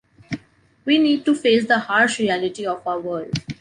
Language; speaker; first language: English; non-native, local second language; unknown